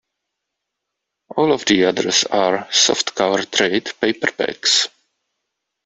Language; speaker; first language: English; non-native, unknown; Czech